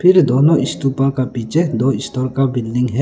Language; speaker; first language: Hindi; non-native, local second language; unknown